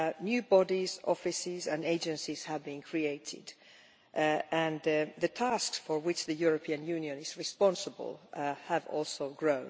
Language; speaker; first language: English; non-native, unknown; Finnish